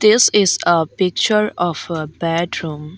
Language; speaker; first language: English; non-native, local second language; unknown